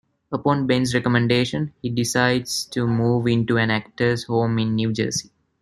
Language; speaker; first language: English; non-native, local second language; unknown